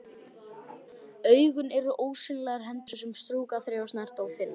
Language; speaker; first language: Icelandic; native; Icelandic